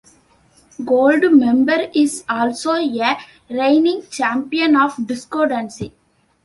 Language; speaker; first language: English; non-native, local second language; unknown